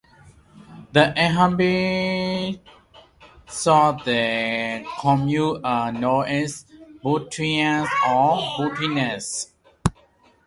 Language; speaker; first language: English; non-native, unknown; Burmese